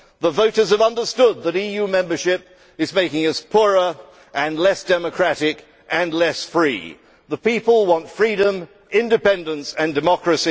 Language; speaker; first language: English; native; English